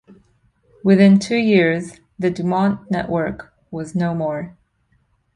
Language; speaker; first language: English; native; English